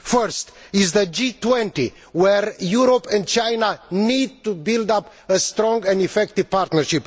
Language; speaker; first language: English; non-native, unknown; Romanian